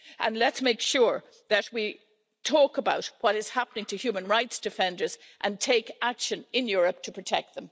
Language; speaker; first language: English; native; English